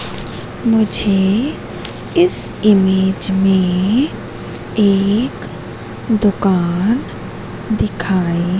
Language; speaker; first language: Hindi; native; Hindi